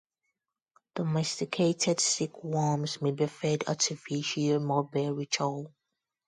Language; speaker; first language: English; non-native, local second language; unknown